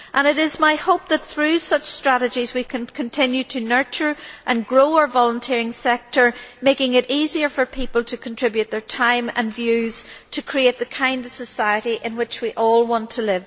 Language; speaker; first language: English; native; English